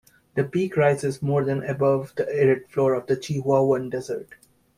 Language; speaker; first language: English; native; English